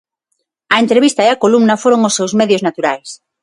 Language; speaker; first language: Galician; non-native, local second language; Spanish